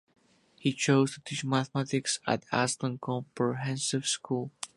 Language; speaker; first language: English; non-native, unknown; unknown